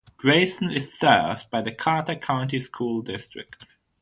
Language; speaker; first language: English; non-native, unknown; German